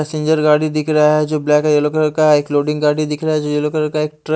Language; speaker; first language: Hindi; native; Hindi